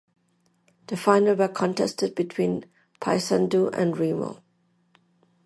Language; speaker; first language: English; non-native, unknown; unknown